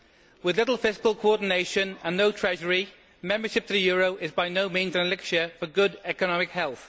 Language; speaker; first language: English; native; English